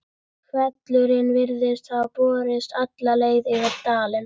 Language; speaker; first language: Icelandic; native; Icelandic